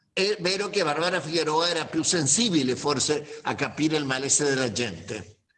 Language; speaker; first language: Italian; non-native, fluent; Spanish